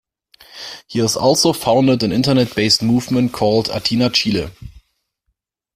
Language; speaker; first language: English; non-native, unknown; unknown